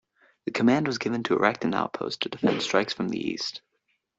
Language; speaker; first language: English; native; English